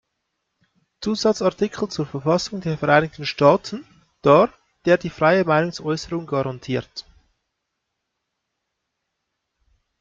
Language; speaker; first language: German; native; German